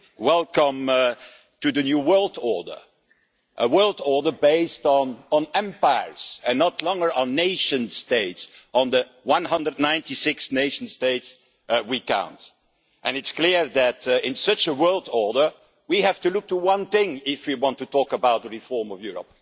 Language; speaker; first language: English; non-native, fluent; Dutch